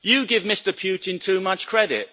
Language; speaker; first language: English; native; English